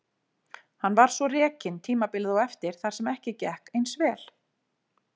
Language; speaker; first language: Icelandic; native; Icelandic